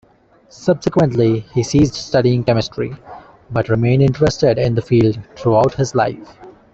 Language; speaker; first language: English; non-native, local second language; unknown